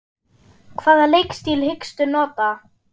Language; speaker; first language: Icelandic; non-native, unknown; German